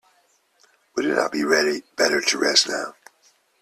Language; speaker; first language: English; native; English